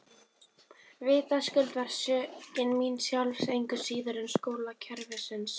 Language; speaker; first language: Icelandic; non-native, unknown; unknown